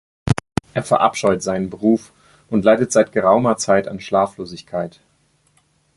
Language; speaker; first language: German; native; German